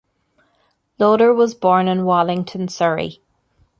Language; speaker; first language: English; native; English